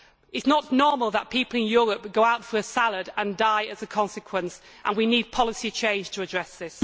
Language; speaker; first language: English; native; English